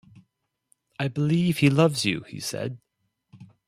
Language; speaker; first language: English; non-native, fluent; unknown